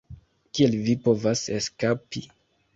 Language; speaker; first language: Esperanto; non-native, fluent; Kinyarwanda